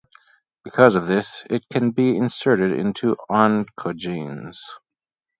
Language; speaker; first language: English; native; English